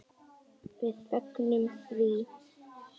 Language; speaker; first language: Icelandic; native; Icelandic